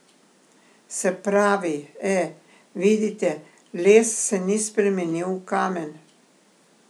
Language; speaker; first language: Slovenian; native; Slovenian